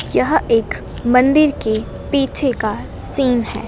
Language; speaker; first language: Hindi; non-native, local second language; Gujarati